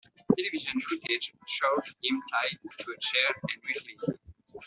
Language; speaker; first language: English; non-native, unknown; French